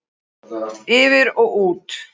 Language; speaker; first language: Icelandic; native; Icelandic